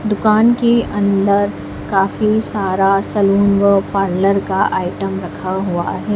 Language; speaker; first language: Hindi; native; Hindi